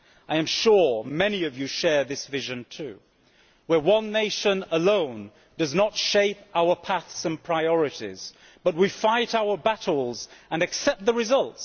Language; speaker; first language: English; native; English